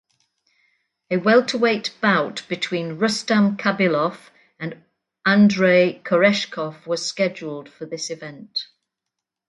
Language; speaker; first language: English; native; English